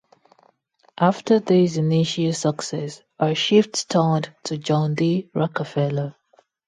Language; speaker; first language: English; non-native, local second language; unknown